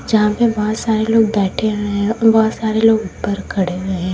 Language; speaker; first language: Hindi; native; Hindi